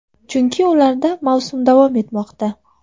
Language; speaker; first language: Uzbek; native; Uzbek